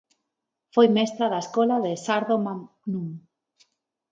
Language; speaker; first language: Galician; non-native, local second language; Spanish